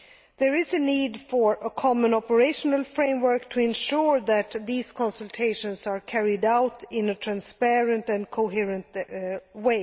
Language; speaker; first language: English; non-native, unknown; Swedish